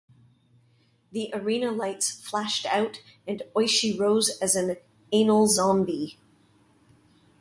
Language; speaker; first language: English; native; English